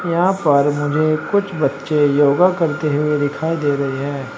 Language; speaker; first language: Hindi; native; Hindi